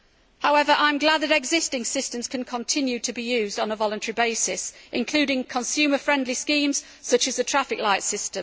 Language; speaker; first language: English; native; English